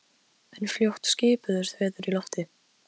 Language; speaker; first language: Icelandic; non-native, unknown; Polish